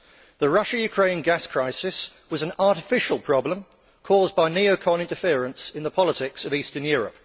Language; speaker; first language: English; native; English